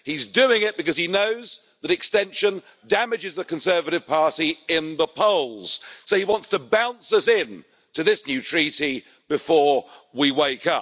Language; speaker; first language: English; native; English